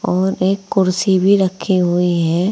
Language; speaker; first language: Hindi; native; Hindi